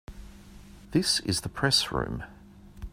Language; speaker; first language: English; native; English